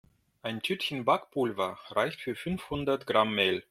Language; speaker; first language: German; non-native, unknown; Russian